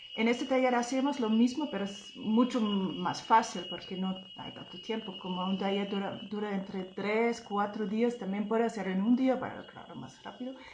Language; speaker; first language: Spanish; non-native, fluent; German